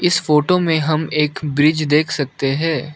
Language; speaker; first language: Hindi; non-native, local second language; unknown